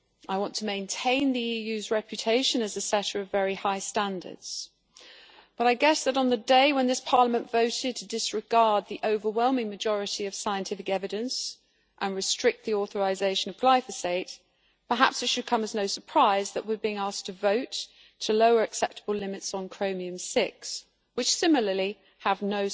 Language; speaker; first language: English; native; English